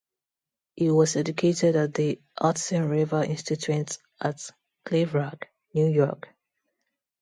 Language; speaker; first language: English; non-native, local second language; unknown